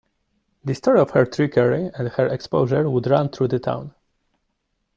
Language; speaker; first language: English; non-native, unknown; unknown